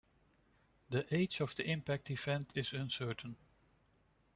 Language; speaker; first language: English; non-native, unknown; Dutch